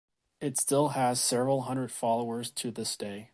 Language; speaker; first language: English; native; English